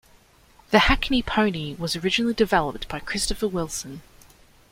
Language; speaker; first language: English; native; English